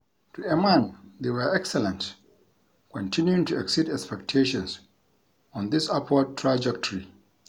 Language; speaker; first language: English; non-native, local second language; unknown